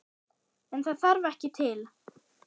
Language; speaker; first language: Icelandic; non-native, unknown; German